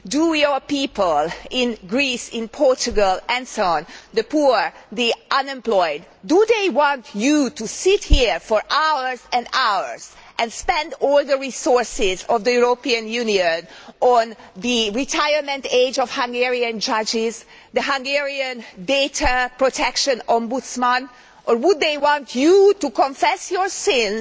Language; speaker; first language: English; non-native, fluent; Hungarian